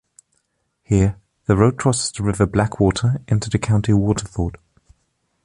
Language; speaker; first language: English; native; English